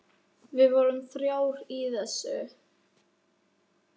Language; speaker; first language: Icelandic; native; Icelandic